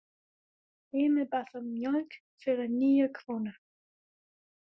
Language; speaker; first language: Icelandic; non-native, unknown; German